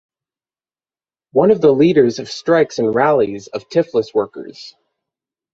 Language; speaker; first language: English; native; English